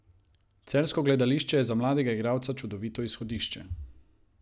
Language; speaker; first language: Slovenian; non-native, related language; Croatian